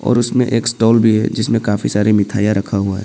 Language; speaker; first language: Hindi; non-native, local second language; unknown